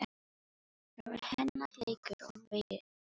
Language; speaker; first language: Icelandic; non-native, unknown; Filipino